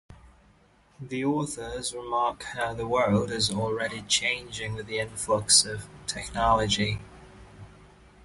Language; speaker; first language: English; native; English